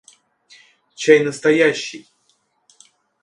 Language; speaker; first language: Russian; native; Russian